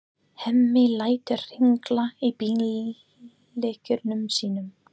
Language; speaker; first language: Icelandic; non-native, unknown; English